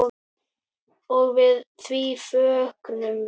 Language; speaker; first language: Icelandic; native; Icelandic